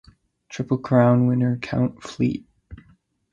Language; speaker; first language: English; native; English